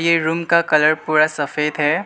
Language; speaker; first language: Hindi; non-native, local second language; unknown